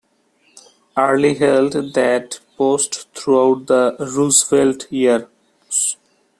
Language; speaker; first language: English; non-native, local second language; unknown